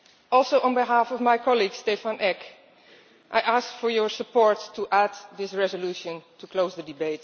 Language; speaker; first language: English; non-native, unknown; Dutch